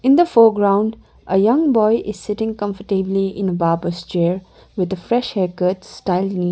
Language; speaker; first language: English; non-native, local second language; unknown